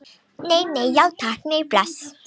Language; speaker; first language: Icelandic; non-native, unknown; Romanian